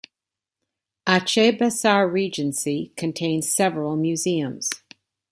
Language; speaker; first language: English; native; English